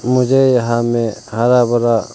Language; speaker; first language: Hindi; non-native, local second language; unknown